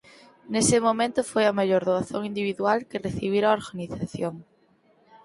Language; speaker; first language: Galician; native; Galician